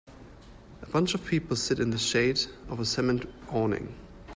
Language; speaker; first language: English; native; English